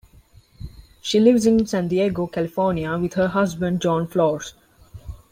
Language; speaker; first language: English; non-native, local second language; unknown